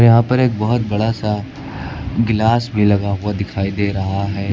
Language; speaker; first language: Hindi; native; Hindi